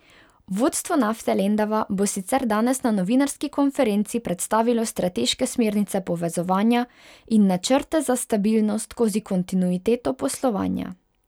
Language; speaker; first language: Slovenian; non-native, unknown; Hungarian